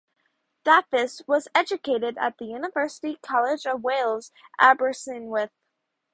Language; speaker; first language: English; native; English